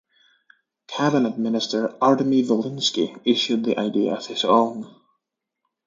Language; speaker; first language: English; native; English